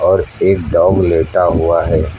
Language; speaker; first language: Hindi; native; Hindi